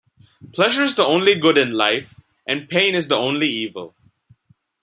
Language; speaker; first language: English; non-native, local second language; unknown